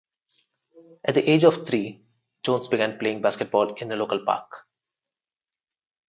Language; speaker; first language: English; non-native, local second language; Telugu